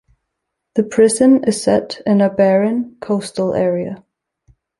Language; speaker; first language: English; native; English